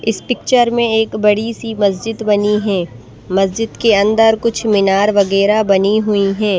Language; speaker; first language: Hindi; native; Hindi